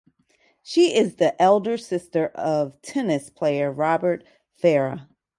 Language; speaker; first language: English; native; English